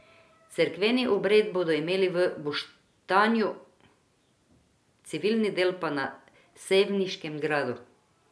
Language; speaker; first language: Slovenian; non-native, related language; Croatian